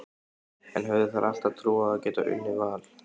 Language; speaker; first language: Icelandic; native; Icelandic